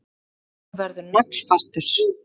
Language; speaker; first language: Icelandic; native; Icelandic